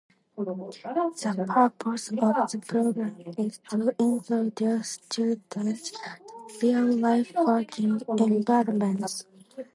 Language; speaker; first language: English; non-native, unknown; Japanese